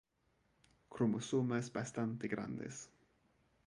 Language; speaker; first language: Spanish; non-native, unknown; French